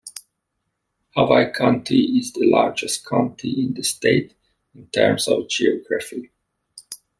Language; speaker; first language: English; native; English